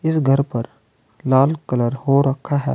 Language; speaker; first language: Hindi; native; Hindi